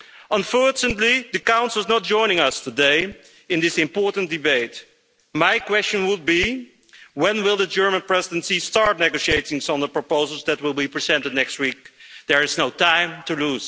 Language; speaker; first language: English; non-native, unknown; Dutch